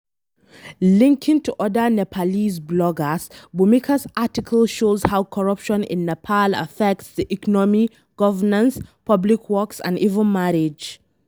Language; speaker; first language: English; non-native, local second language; Hausa